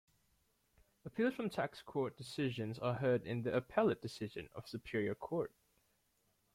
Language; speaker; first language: English; native; English